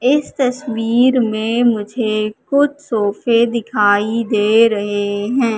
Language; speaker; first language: Hindi; native; Hindi